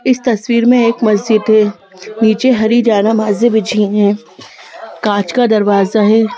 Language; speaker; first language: Hindi; native; Hindi